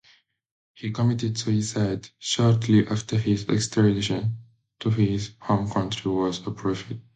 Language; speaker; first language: English; native; English